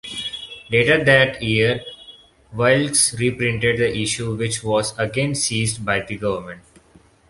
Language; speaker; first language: English; non-native, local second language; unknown